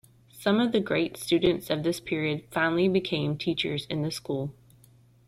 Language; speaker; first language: English; native; English